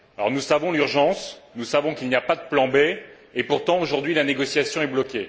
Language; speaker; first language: French; native; French